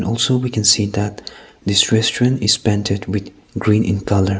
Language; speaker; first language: English; non-native, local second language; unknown